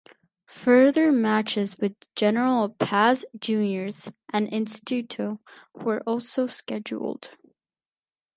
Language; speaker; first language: English; native; English